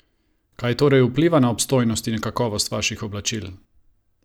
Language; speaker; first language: Slovenian; non-native, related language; Croatian